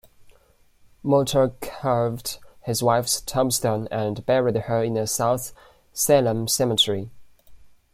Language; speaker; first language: English; non-native, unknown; Chinese